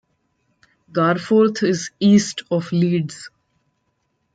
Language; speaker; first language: English; non-native, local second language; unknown